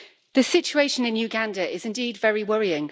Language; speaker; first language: English; native; English